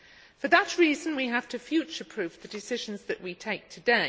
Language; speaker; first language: English; native; English